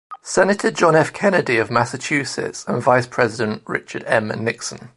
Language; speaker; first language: English; native; English